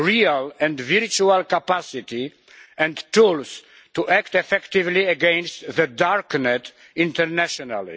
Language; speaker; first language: English; non-native, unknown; Polish